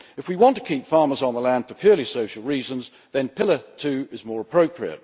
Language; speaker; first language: English; native; English